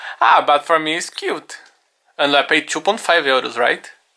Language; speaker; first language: English; non-native, fluent; Portuguese